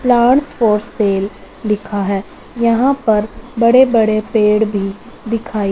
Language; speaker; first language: Hindi; non-native, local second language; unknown